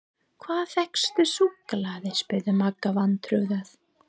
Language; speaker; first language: Icelandic; non-native, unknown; English